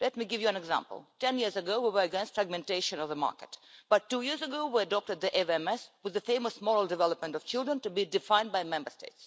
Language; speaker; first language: English; non-native, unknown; Russian